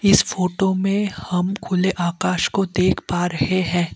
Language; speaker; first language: Hindi; non-native, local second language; Assamese